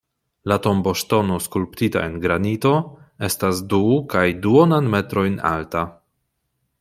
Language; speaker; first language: Esperanto; non-native, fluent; Polish